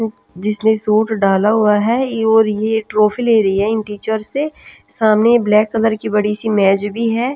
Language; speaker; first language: Hindi; non-native, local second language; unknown